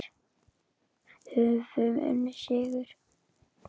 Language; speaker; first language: Icelandic; native; Icelandic